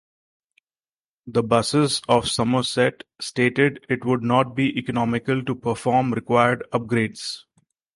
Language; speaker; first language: English; non-native, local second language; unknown